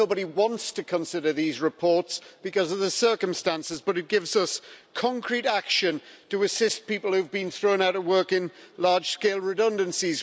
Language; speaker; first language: English; native; English